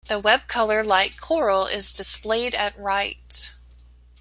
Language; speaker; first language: English; native; English